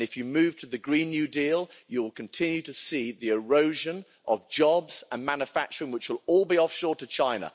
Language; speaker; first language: English; native; English